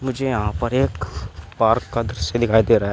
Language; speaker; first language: Hindi; native; Hindi